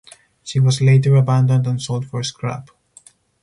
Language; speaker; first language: English; non-native, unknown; Spanish